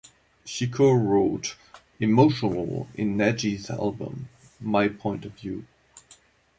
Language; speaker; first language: English; non-native, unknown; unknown